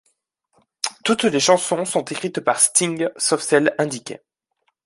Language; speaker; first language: French; native; French